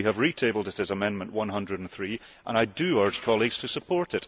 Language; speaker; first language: English; early bilingual, heritage; English